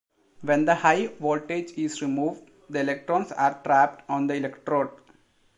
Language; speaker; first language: English; non-native, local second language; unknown